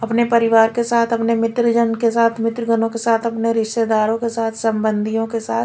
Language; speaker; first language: Hindi; native; Hindi